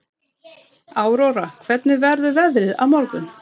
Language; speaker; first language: Icelandic; non-native, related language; Swedish